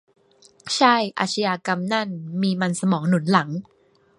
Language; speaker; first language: Thai; native; Thai